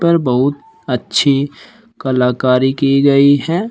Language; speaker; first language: Hindi; native; Hindi